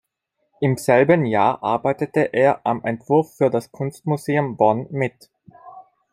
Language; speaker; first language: German; non-native, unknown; Italian